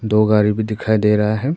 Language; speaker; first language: Hindi; non-native, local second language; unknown